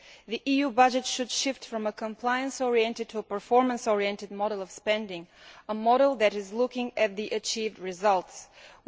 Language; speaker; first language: English; non-native, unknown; Bulgarian